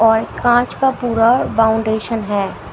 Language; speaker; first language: Hindi; native; Hindi